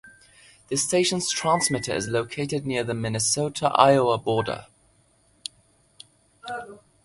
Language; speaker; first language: English; native; English